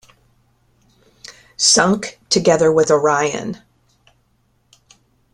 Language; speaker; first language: English; native; English